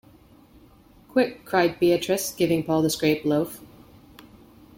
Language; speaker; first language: English; native; English